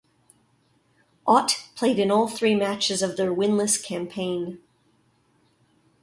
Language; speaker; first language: English; native; English